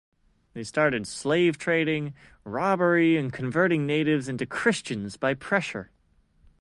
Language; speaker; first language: English; native; English